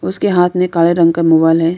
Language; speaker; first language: Hindi; non-native, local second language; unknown